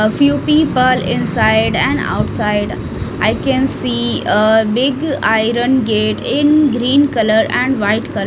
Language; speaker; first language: English; non-native, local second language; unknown